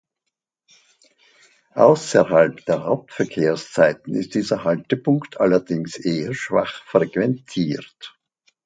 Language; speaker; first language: German; native; German